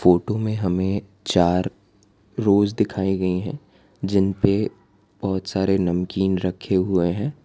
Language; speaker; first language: Hindi; non-native, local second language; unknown